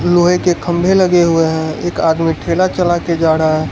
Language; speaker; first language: Hindi; non-native, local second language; Gujarati